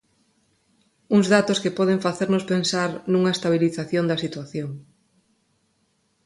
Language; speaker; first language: Galician; non-native, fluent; Spanish